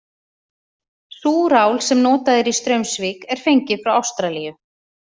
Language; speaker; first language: Icelandic; native; Icelandic